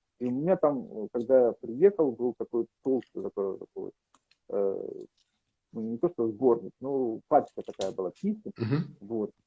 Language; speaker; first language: Russian; native; Russian